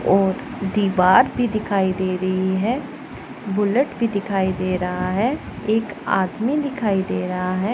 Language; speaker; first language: Hindi; non-native, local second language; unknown